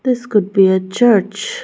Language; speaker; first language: English; non-native, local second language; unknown